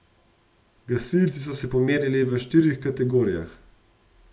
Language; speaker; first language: Slovenian; native; Slovenian